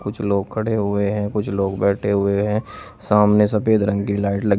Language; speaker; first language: Hindi; native; Hindi